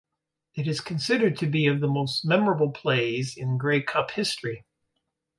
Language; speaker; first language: English; native; English